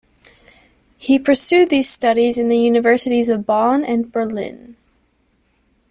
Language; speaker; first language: English; native; English